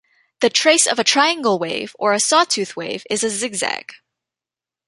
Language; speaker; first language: English; native; English